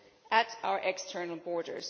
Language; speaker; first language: English; non-native, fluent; German